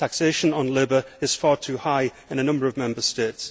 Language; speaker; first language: English; native; English